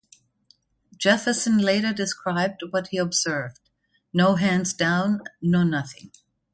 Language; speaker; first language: English; non-native, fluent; German